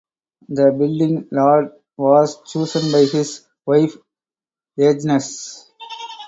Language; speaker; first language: English; non-native, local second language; Tamil